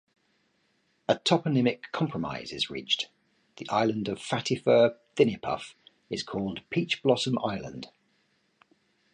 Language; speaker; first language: English; native; English